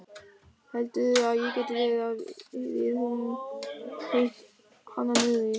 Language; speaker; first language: Icelandic; non-native, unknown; German